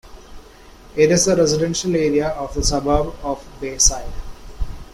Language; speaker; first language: English; non-native, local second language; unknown